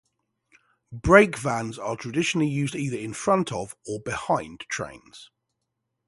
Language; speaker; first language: English; native; English